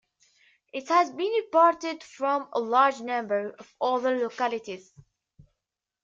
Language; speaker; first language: English; native; English